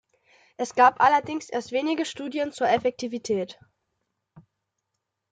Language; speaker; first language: German; native; German